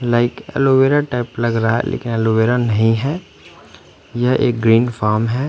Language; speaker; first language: Hindi; non-native, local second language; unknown